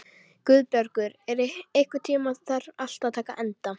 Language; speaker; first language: Icelandic; native; Icelandic